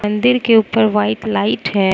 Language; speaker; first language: Hindi; non-native, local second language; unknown